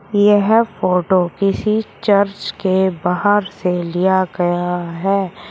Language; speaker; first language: Hindi; native; Hindi